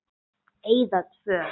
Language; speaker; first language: Icelandic; non-native, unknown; English